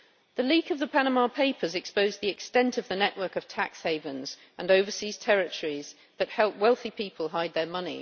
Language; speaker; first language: English; native; English